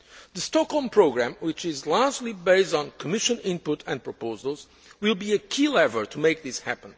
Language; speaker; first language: English; non-native, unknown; Portuguese